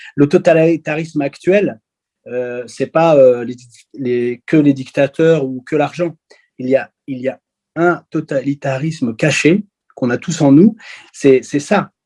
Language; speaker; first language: French; early bilingual, other home language; Arabic